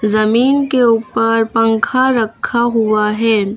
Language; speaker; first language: Hindi; native; Hindi